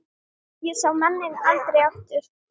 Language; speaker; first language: Icelandic; native; Icelandic